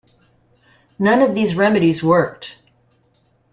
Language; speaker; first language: English; native; English